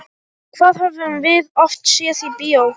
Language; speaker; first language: Icelandic; non-native, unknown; Polish